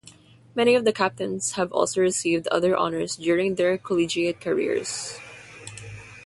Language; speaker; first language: English; non-native, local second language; Filipino